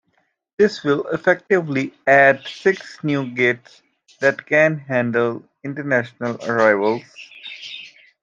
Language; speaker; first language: English; native; English